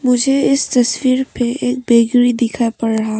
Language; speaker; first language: Hindi; non-native, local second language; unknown